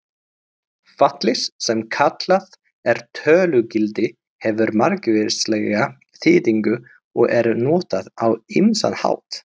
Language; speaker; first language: Icelandic; native; Icelandic